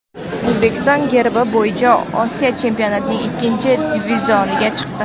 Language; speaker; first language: Uzbek; non-native, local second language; Kara-Kalpak